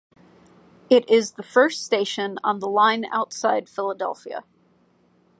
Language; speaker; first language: English; native; English